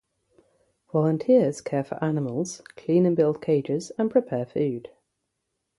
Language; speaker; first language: English; native; English